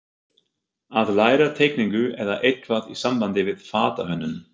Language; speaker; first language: Icelandic; non-native, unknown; German